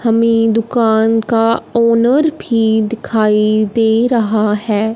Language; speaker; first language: Hindi; non-native, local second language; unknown